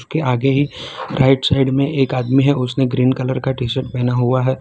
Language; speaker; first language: Hindi; non-native, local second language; Gujarati